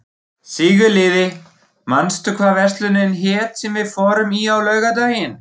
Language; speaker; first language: Icelandic; non-native, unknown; German